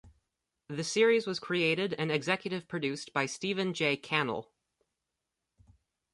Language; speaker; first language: English; native; English